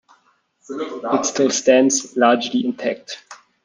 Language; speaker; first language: English; non-native, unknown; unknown